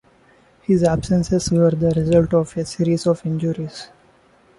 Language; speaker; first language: English; non-native, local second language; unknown